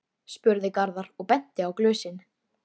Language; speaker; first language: Icelandic; native; Icelandic